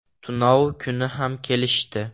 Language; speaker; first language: Uzbek; non-native, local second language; Russian